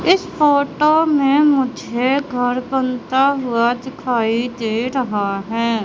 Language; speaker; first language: Hindi; native; Hindi